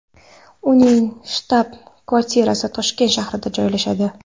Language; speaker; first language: Uzbek; non-native, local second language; Kara-Kalpak